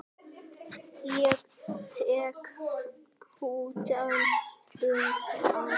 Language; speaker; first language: Icelandic; native; Icelandic